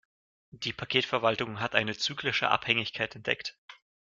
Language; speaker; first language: German; non-native, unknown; Russian